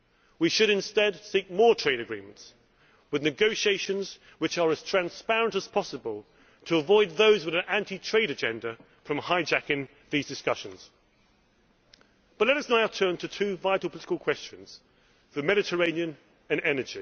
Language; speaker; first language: English; native; English